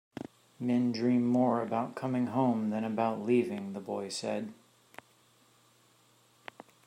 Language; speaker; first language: English; native; English